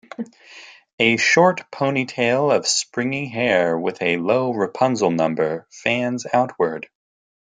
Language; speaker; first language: English; native; English